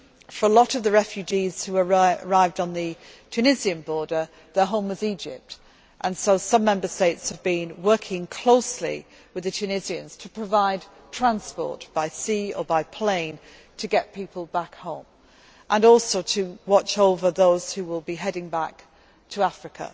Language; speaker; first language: English; native; English